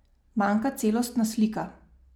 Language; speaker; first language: Slovenian; native; Slovenian